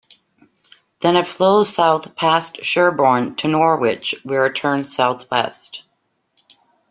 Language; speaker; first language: English; native; English